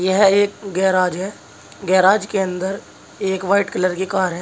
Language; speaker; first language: Hindi; native; Hindi